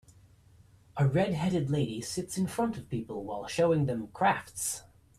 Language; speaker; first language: English; native; English